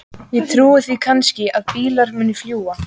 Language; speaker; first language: Icelandic; native; Icelandic